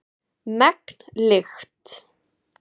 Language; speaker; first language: Icelandic; native; Icelandic